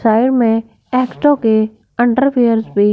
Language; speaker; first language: Hindi; non-native, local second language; Punjabi